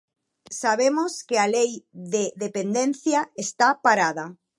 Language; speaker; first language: Galician; native; Galician